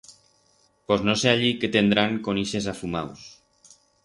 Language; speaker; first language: Aragonese; non-native, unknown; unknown